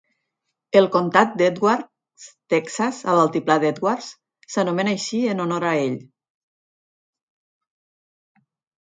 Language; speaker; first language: Catalan; native; Catalan